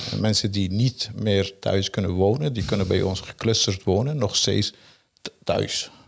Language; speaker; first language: Dutch; non-native, fluent; Persian